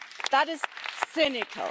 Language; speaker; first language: English; non-native, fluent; German